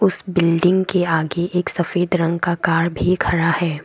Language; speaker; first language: Hindi; non-native, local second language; Assamese